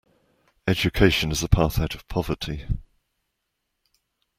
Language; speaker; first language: English; native; English